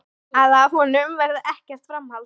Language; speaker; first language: Icelandic; native; Icelandic